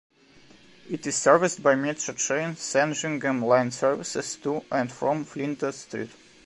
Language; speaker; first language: English; non-native, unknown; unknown